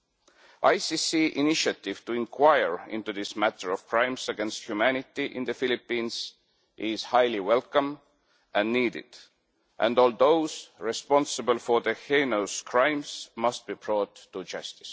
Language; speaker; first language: English; non-native, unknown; Estonian